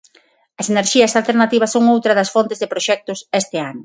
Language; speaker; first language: Galician; non-native, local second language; Spanish